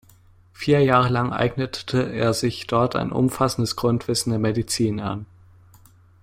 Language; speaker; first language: German; native; German